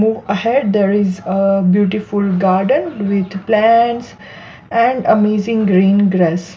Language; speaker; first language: English; non-native, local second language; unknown